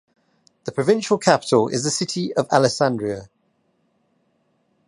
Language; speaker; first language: English; native; English